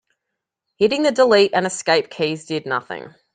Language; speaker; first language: English; native; English